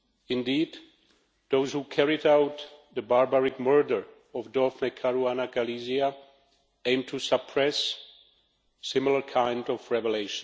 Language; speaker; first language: English; non-native, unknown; Czech